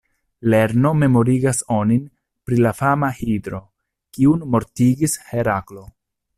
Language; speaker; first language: Esperanto; non-native, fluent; Italian